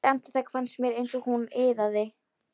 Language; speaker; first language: Icelandic; non-native, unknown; Polish